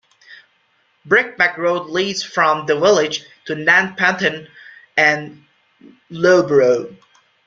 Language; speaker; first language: English; non-native, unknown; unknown